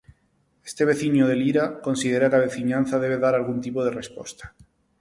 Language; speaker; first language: Galician; non-native, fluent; Spanish